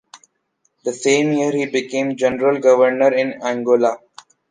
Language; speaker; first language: English; non-native, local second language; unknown